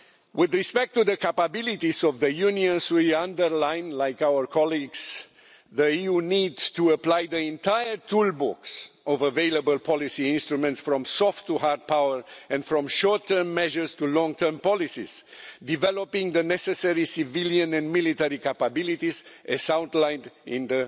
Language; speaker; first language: English; non-native, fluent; Romanian